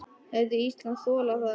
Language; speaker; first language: Icelandic; native; Icelandic